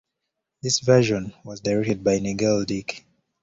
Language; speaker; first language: English; native; English